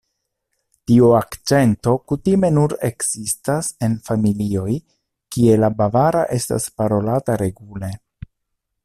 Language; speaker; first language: Esperanto; non-native, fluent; Italian